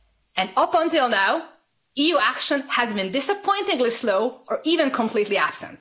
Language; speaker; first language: English; non-native, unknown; Hungarian